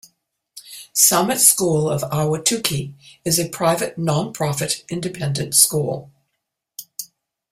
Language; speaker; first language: English; native; English